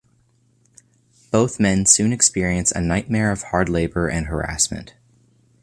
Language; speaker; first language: English; native; English